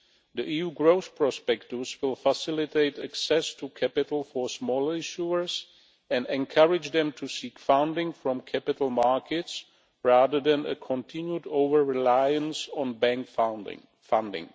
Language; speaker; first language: English; non-native, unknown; Czech